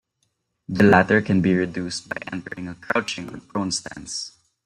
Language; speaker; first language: English; non-native, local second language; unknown